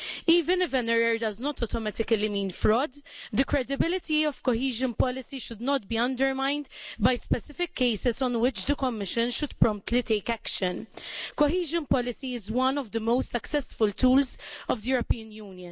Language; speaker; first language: English; non-native, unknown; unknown